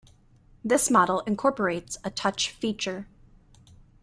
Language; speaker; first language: English; native; English